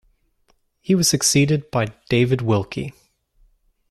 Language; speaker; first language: English; native; English